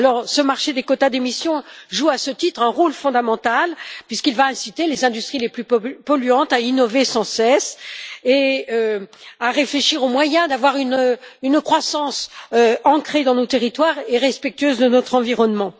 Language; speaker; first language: French; native; French